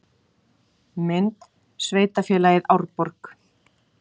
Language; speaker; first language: Icelandic; native; Icelandic